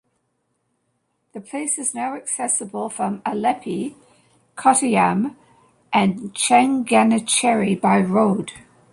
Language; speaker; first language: English; native; English